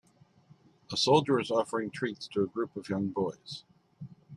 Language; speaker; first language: English; native; English